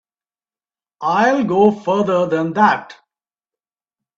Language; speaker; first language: English; non-native, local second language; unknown